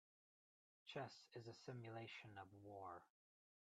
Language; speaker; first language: English; native; English